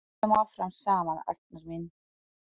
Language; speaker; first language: Icelandic; non-native, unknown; Polish